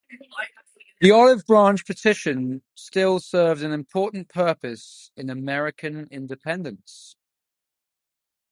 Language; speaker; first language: English; non-native, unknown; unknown